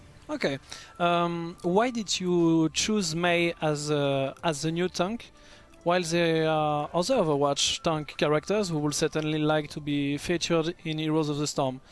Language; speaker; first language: English; non-native, fluent; French